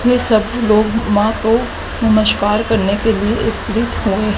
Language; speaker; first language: Hindi; native; Hindi